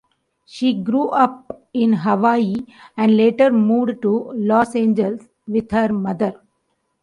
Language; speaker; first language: English; non-native, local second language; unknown